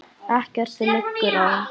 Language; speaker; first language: Icelandic; native; Icelandic